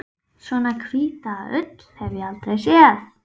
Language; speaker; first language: Icelandic; native; Icelandic